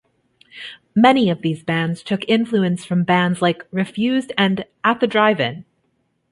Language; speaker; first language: English; native; English